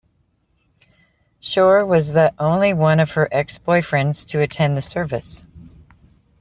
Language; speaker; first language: English; native; English